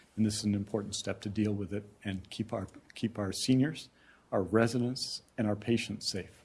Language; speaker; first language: English; native; English